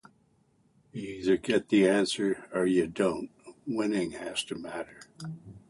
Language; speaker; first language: English; native; English